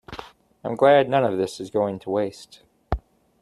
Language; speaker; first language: English; native; English